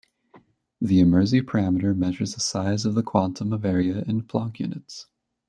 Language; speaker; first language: English; native; English